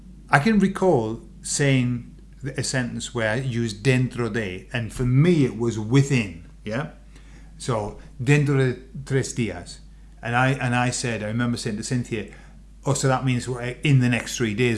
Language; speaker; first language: English; native; English